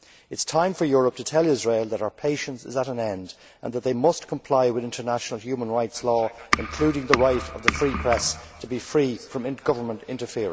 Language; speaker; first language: English; native; English